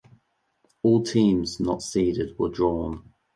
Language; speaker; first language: English; native; English